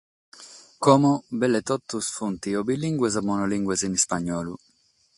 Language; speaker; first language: Sardinian; non-native, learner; Catalan